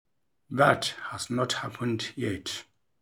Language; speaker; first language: English; non-native, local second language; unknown